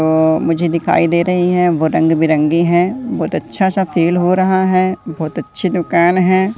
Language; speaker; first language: Hindi; native; Hindi